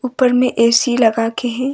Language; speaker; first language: Hindi; non-native, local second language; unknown